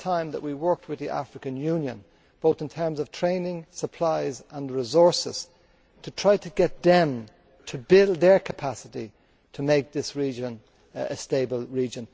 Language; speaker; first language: English; native; English